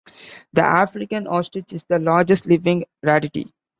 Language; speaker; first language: English; non-native, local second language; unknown